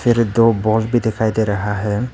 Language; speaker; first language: Hindi; non-native, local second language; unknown